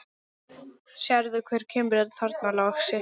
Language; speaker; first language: Icelandic; non-native, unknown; English